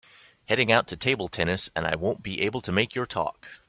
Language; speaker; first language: English; native; English